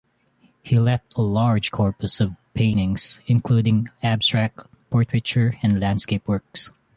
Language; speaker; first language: English; non-native, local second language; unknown